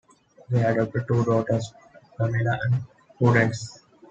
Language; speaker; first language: English; non-native, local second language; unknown